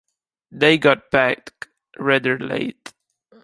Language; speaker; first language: English; non-native, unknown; Italian